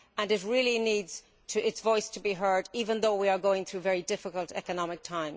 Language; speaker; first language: English; native; English